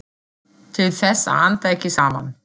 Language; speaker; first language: Icelandic; non-native, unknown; German